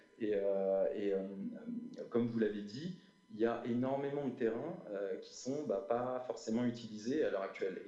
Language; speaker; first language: French; native; French